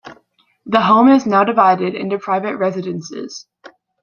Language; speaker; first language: English; native; English